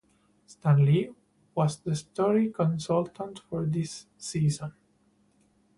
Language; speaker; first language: English; non-native, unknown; Spanish